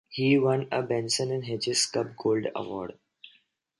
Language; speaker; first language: English; non-native, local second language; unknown